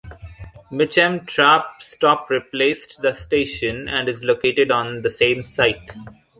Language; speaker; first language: English; non-native, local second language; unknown